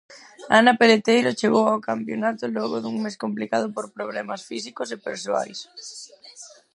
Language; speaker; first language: Galician; non-native, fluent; Spanish